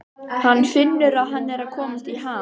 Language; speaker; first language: Icelandic; native; Icelandic